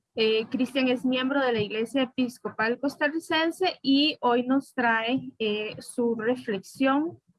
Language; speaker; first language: Spanish; native; Spanish